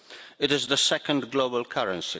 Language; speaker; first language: English; non-native, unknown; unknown